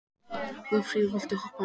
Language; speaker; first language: Icelandic; native; Icelandic